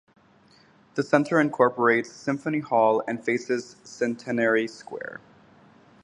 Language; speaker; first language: English; native; English